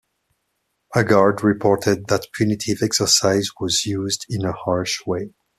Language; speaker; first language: English; non-native, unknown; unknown